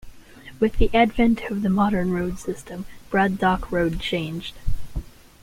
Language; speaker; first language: English; native; English